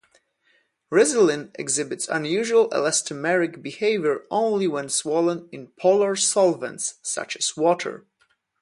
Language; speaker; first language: English; non-native, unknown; Polish